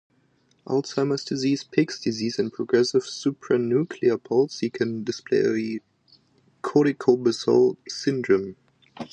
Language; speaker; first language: English; non-native, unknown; German